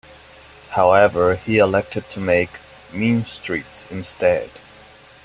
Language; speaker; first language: English; non-native, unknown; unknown